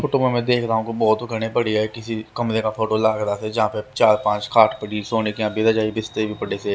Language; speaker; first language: Hindi; native; Hindi